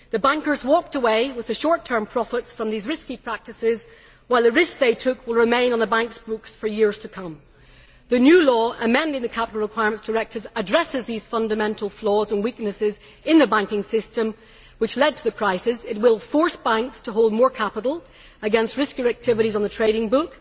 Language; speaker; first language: English; native; English